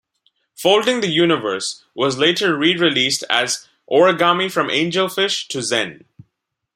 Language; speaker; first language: English; non-native, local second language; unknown